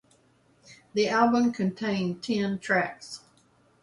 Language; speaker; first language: English; native; English